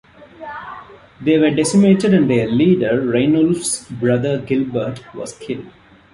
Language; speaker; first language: English; non-native, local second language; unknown